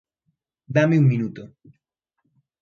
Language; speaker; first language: Galician; native; Galician